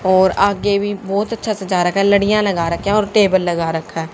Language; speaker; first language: Hindi; native; Hindi